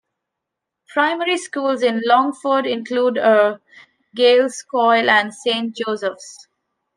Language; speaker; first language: English; non-native, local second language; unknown